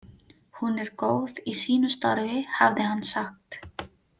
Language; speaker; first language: Icelandic; non-native, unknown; Filipino